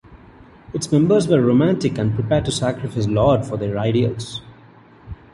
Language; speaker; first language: English; non-native, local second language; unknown